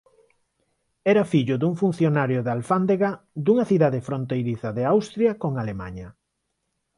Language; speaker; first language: Galician; non-native, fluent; Spanish